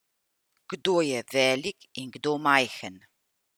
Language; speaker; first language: Slovenian; native; Slovenian